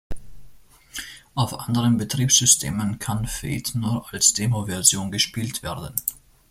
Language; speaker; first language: German; native; German